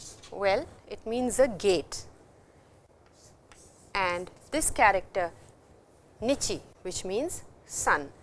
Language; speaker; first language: English; non-native, local second language; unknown